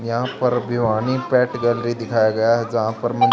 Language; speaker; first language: Hindi; native; Hindi